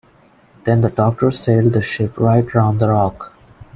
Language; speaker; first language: English; non-native, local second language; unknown